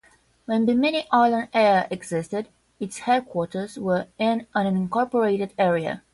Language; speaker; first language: English; non-native, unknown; Portuguese